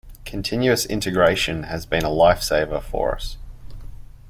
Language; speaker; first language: English; native; English